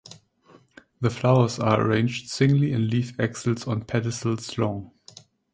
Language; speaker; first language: English; non-native, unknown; German